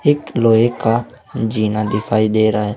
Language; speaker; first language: Hindi; native; Hindi